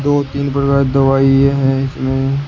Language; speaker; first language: Hindi; native; Hindi